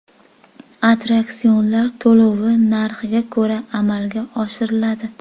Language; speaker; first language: Uzbek; native; Uzbek